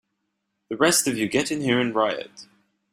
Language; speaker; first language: English; native; English